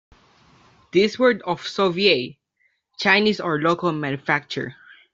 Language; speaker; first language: English; non-native, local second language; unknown